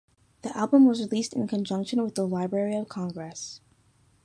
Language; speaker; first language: English; native; English